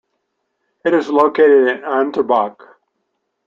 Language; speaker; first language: English; native; English